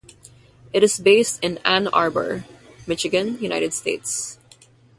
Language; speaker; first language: English; non-native, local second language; Filipino